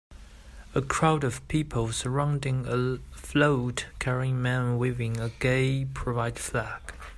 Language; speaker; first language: English; native; English